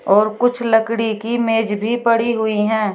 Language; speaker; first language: Hindi; native; Hindi